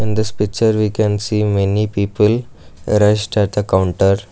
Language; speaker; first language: English; non-native, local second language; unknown